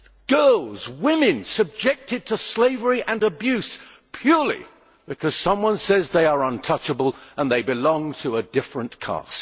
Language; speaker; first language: English; native; English